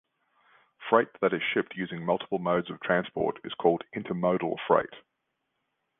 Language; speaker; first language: English; native; English